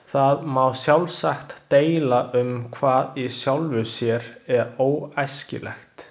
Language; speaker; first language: Icelandic; non-native, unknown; Chinese